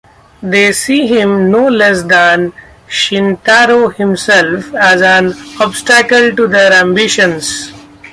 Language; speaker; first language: English; non-native, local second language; Marathi